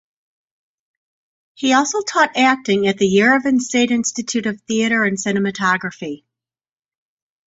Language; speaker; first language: English; native; English